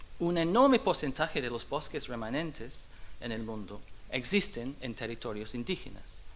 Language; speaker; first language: Spanish; non-native, fluent; English